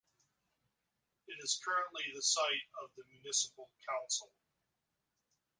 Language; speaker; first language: English; native; English